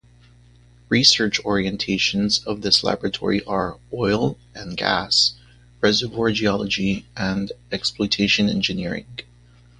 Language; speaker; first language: English; native; English